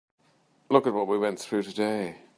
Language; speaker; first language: English; native; English